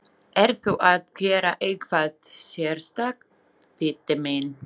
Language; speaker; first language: Icelandic; non-native, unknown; Slovak